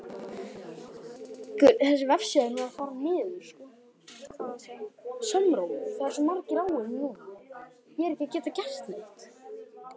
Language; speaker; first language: Icelandic; native; Icelandic